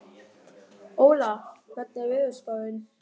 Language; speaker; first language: Icelandic; non-native, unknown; German